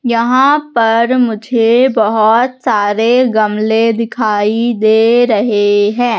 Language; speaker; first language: Hindi; native; Hindi